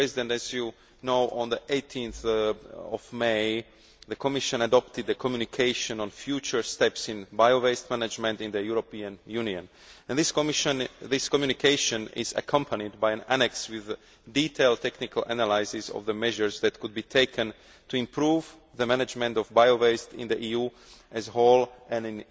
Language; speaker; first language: English; non-native, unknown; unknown